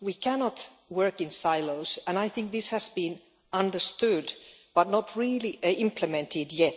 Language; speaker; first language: English; non-native, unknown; Finnish